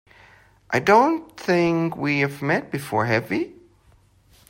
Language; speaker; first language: English; non-native, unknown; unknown